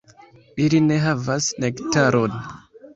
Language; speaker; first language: Esperanto; non-native, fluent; Kinyarwanda